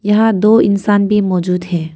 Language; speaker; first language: Hindi; non-native, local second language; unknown